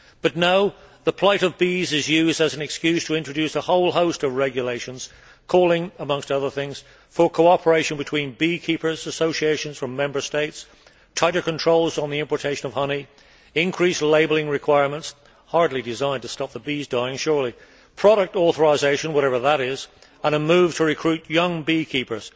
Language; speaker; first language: English; native; English